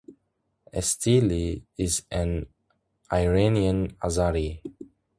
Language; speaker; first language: English; non-native, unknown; Uzbek